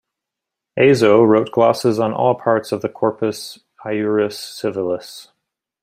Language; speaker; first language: English; native; English